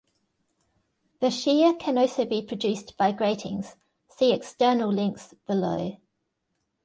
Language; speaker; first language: English; native; English